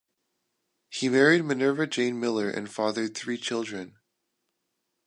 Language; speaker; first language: English; non-native, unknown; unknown